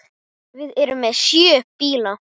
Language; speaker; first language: Icelandic; non-native, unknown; Portuguese